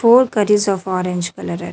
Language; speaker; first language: English; non-native, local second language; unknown